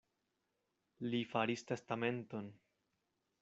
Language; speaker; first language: Esperanto; non-native, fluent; Spanish